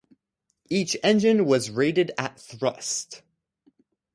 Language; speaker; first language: English; native; English